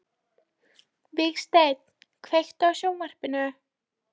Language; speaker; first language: Icelandic; non-native, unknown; Polish